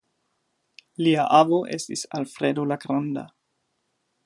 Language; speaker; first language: Esperanto; non-native, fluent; German